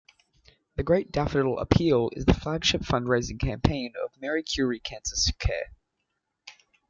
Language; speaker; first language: English; native; English